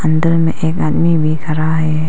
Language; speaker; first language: Hindi; non-native, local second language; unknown